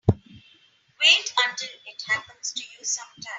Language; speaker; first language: English; non-native, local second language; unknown